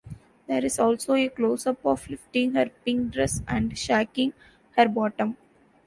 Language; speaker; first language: English; non-native, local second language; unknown